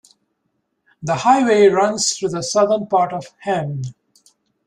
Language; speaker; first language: English; native; English